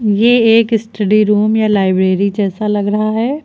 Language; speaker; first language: Hindi; native; Hindi